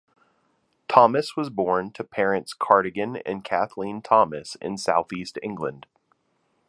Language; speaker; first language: English; native; English